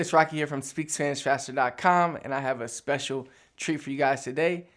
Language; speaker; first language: English; early bilingual, other home language; Spanish